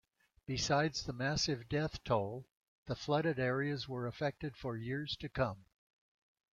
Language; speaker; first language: English; native; English